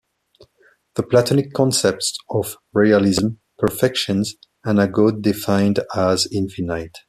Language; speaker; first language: English; non-native, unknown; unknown